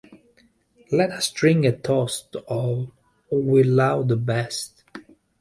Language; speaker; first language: English; native; English